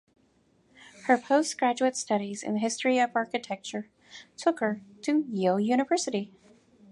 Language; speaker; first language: English; native; English